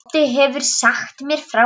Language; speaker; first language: Icelandic; non-native, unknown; Polish